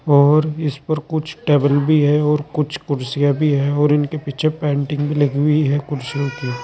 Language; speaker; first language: Hindi; native; Hindi